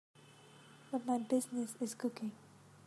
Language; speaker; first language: English; non-native, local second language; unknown